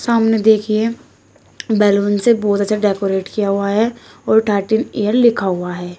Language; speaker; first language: Hindi; native; Hindi